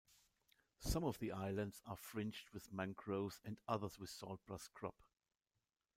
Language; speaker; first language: English; non-native, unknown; German